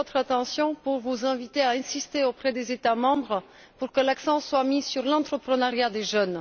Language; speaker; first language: French; non-native, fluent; Bulgarian